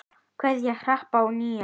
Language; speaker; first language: Icelandic; native; Icelandic